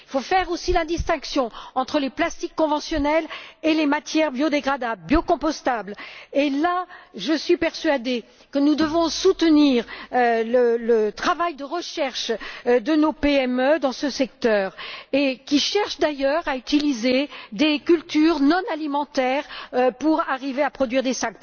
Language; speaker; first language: French; native; French